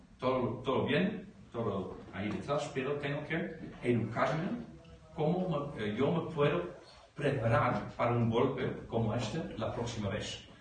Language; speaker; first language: Spanish; non-native, fluent; Dutch